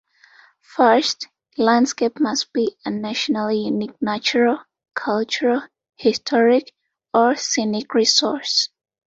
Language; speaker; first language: English; non-native, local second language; Ganda